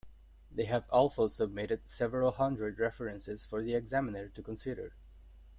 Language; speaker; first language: English; non-native, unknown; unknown